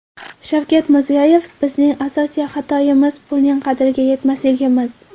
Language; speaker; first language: Uzbek; non-native, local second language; Kara-Kalpak